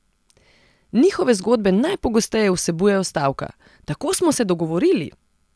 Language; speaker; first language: Slovenian; non-native, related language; Serbian